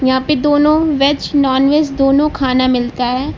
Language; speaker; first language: Hindi; native; Hindi